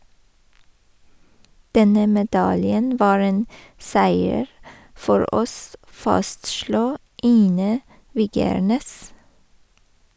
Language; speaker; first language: Norwegian; non-native, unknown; Persian